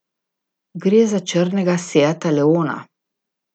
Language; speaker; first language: Slovenian; native; Slovenian